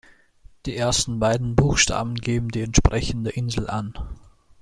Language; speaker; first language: German; native; German